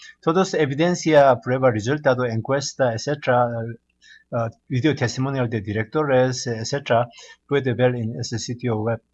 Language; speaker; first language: Spanish; non-native, learner; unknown